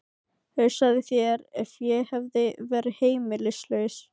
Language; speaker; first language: Icelandic; non-native, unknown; Filipino